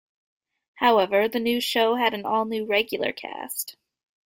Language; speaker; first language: English; native; English